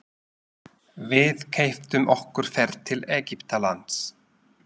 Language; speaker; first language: Icelandic; non-native, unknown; Slovak